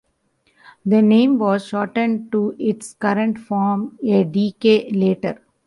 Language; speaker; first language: English; non-native, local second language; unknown